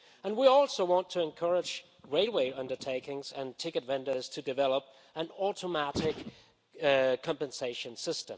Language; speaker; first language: English; non-native, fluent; Danish